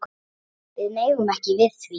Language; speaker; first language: Icelandic; native; Icelandic